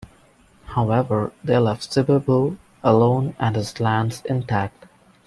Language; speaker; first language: English; non-native, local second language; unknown